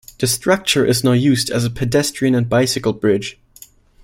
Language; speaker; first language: English; non-native, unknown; German